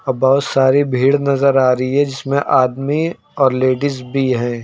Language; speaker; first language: Hindi; native; Hindi